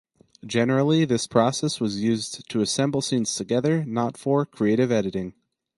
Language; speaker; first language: English; native; English